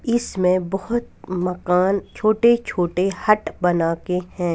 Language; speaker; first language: Hindi; non-native, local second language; Punjabi